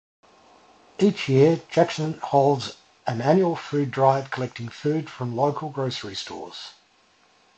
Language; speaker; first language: English; native; English